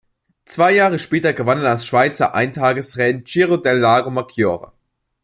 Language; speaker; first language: German; native; German